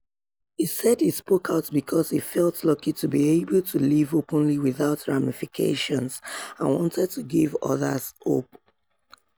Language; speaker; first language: English; non-native, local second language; Yoruba